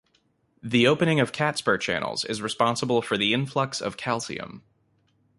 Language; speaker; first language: English; native; English